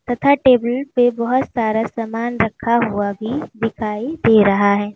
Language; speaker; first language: Hindi; native; Hindi